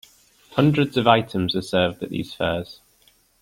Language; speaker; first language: English; native; English